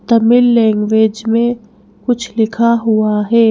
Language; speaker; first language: Hindi; native; Hindi